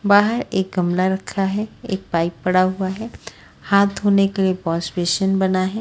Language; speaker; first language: Hindi; native; Hindi